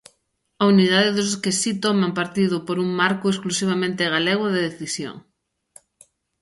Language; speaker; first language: Galician; native; Galician